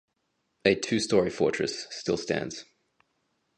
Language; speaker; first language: English; native; English